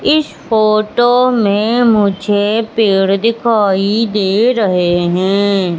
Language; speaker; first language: Hindi; native; Hindi